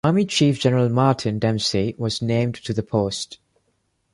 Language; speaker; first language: English; non-native, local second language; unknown